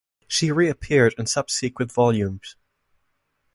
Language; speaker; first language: English; non-native, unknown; German